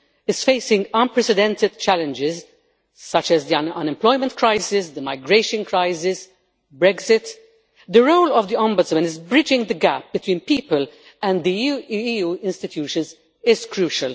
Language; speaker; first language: English; non-native, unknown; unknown